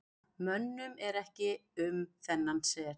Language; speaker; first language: Icelandic; native; Icelandic